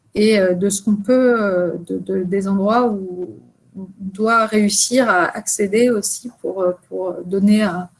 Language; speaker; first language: French; native; French